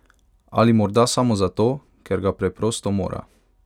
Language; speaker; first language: Slovenian; non-native, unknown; Hungarian